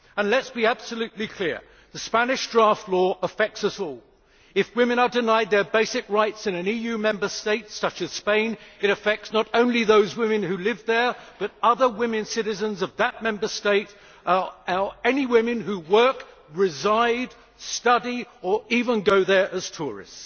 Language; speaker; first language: English; native; English